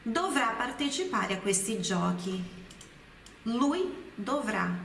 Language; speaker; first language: Italian; non-native, fluent; Portuguese